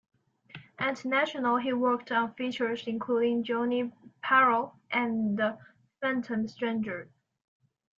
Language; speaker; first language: English; non-native, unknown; Chinese